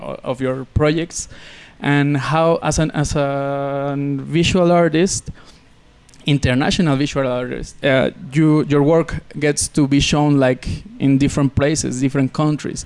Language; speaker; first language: English; non-native, fluent; Spanish